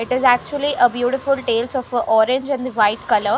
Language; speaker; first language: English; non-native, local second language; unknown